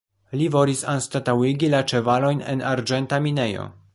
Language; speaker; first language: Esperanto; non-native, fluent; Polish